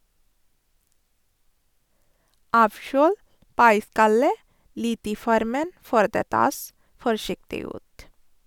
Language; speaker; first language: Norwegian; non-native, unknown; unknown